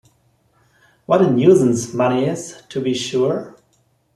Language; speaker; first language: English; non-native, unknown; German